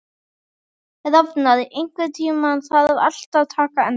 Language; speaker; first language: Icelandic; native; Icelandic